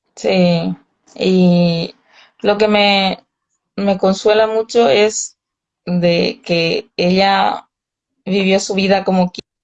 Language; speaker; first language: Spanish; native; Spanish